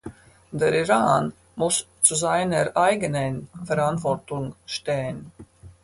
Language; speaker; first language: German; non-native, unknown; Latvian